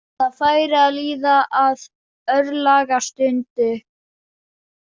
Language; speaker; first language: Icelandic; non-native, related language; Danish